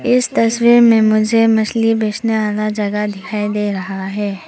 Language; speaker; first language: Hindi; non-native, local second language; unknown